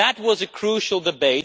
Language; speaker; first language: English; non-native, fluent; Dutch